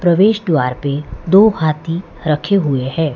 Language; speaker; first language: Hindi; non-native, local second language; Gujarati